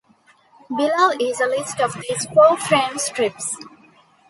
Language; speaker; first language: English; non-native, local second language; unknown